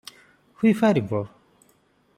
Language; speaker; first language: English; non-native, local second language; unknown